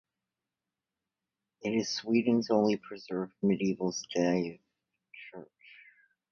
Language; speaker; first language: English; native; English